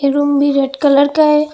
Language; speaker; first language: Hindi; non-native, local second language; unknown